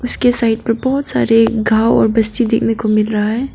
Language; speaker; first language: Hindi; non-native, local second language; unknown